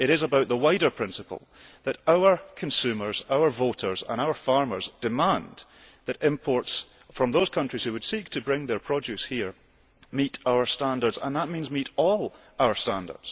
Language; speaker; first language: English; early bilingual, heritage; English